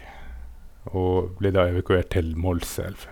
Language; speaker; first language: Norwegian; native; Norwegian